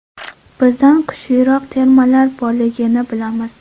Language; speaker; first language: Uzbek; non-native, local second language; Kara-Kalpak